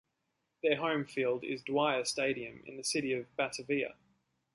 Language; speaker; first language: English; native; English